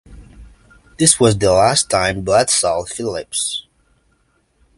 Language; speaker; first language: English; native; English